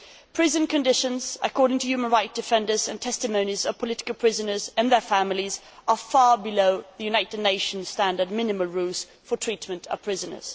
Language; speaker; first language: English; non-native, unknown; Swedish